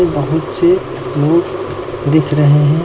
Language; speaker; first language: Hindi; native; Hindi